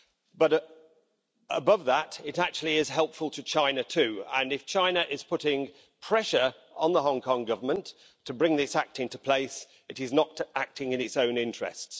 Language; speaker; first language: English; native; English